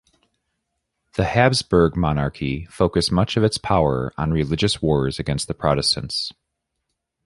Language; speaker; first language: English; native; English